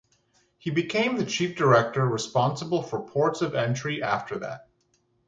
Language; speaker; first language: English; native; English